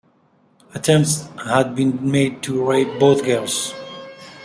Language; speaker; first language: English; non-native, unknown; Central Kurdish